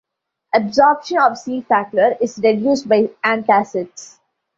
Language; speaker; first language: English; non-native, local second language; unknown